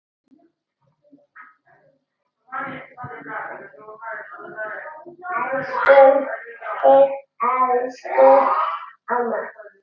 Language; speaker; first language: Icelandic; non-native, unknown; Italian